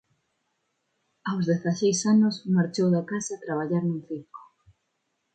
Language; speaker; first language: Galician; non-native, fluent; Spanish